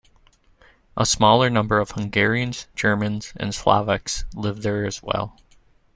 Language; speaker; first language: English; native; English